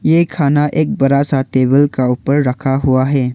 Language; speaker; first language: Hindi; non-native, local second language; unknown